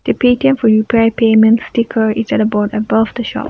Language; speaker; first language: English; non-native, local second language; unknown